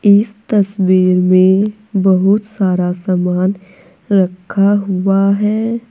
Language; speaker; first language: Hindi; native; Hindi